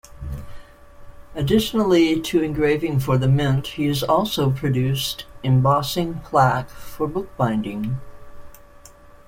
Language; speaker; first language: English; native; English